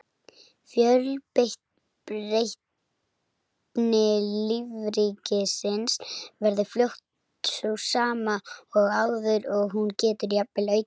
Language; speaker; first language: Icelandic; native; Icelandic